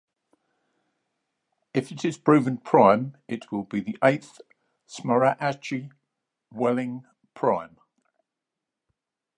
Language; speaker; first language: English; native; English